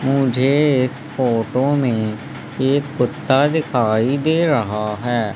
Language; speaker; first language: Hindi; native; Hindi